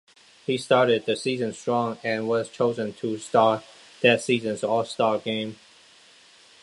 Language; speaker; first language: English; non-native, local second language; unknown